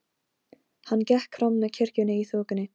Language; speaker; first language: Icelandic; non-native, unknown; Polish